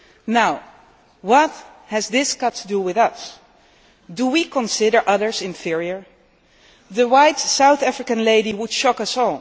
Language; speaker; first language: English; non-native, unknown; Dutch